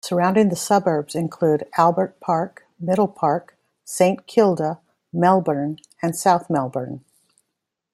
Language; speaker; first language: English; native; English